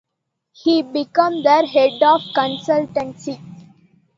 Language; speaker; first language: English; non-native, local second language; Tamil